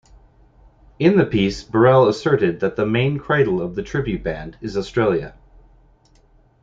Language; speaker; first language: English; native; English